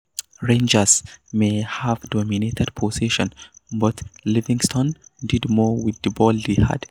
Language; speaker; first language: English; non-native, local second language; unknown